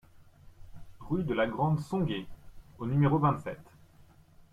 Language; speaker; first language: French; non-native, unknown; English